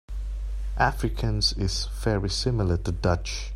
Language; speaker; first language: English; non-native, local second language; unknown